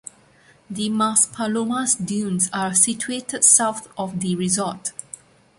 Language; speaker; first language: English; non-native, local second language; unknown